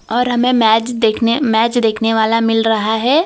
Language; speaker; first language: Hindi; non-native, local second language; Gujarati